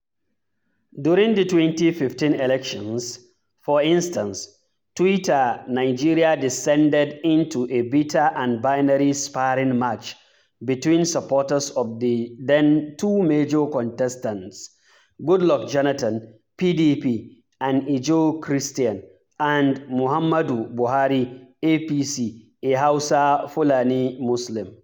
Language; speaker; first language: English; non-native, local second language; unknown